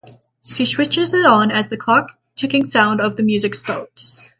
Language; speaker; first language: English; native; English